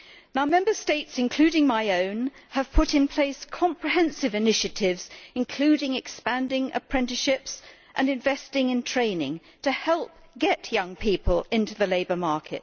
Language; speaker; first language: English; native; English